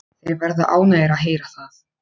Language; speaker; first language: Icelandic; non-native, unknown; Polish